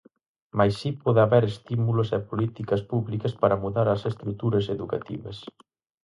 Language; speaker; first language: Galician; native; Galician